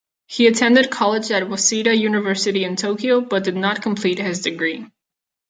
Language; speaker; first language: English; non-native, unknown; Catalan